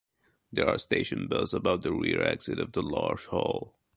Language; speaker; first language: English; native; English